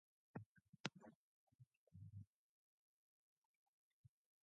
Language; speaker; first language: English; non-native, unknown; Mongolian